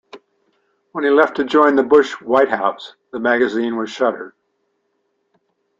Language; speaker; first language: English; native; English